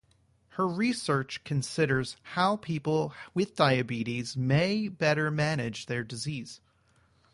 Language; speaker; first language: English; native; English